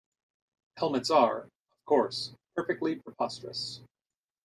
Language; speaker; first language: English; native; English